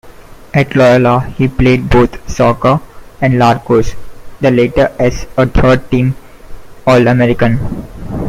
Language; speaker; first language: English; non-native, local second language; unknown